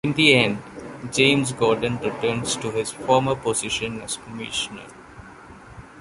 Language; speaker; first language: English; non-native, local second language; Malayalam